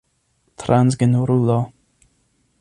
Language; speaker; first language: Esperanto; non-native, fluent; English